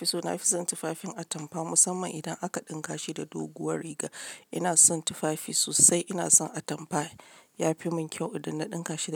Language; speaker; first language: Hausa; non-native, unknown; Yoruba